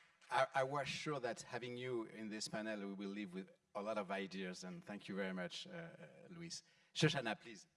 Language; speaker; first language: English; non-native, fluent; French